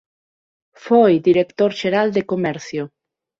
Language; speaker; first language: Galician; non-native, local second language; Spanish